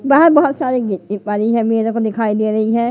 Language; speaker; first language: Hindi; native; Hindi